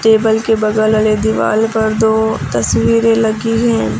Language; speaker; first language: Hindi; native; Hindi